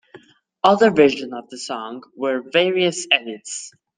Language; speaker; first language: English; non-native, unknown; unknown